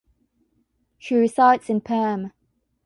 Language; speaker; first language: English; non-native, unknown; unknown